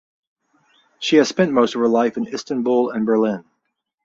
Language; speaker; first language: English; native; English